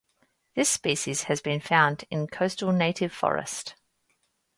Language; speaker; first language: English; native; English